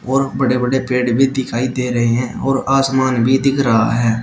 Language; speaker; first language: Hindi; native; Hindi